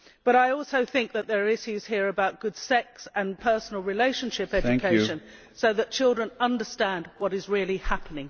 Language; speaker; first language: English; native; English